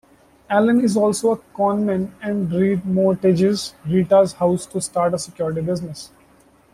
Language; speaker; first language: English; non-native, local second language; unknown